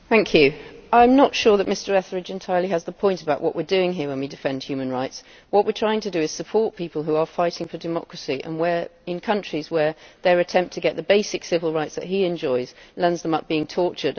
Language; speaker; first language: English; native; English